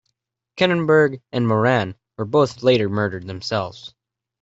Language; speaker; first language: English; native; English